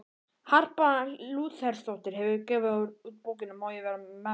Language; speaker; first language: Icelandic; native; Icelandic